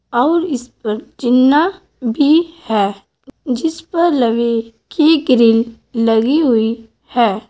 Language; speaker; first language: Hindi; native; Hindi